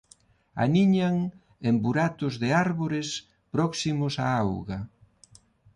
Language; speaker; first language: Galician; non-native, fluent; Spanish